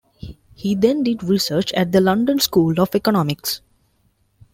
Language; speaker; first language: English; non-native, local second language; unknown